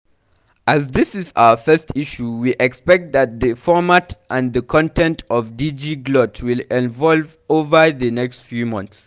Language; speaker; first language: English; non-native, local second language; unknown